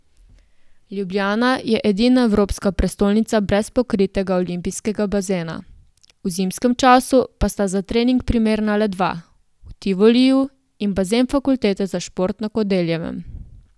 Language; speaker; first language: Slovenian; native; Slovenian